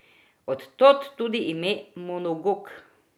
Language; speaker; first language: Slovenian; non-native, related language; Croatian